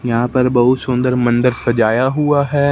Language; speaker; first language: Hindi; non-native, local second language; Punjabi